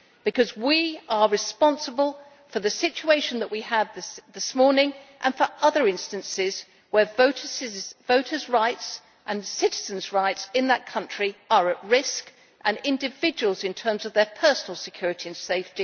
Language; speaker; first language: English; native; English